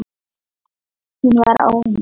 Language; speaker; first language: Icelandic; non-native, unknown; Lithuanian